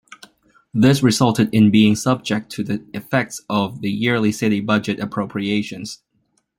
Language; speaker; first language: English; non-native, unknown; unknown